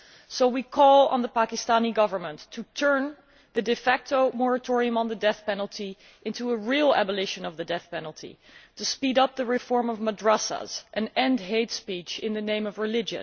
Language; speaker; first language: English; non-native, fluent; Dutch